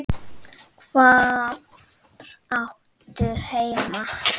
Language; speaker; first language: Icelandic; native; Icelandic